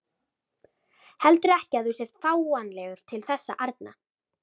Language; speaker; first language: Icelandic; native; Icelandic